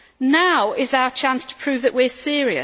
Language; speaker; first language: English; native; English